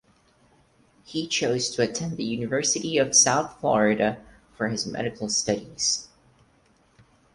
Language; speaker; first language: English; non-native, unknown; Portuguese